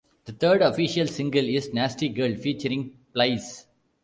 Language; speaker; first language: English; non-native, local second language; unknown